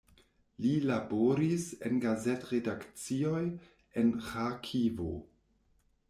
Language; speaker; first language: Esperanto; non-native, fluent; German